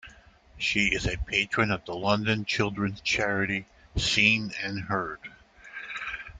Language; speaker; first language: English; native; English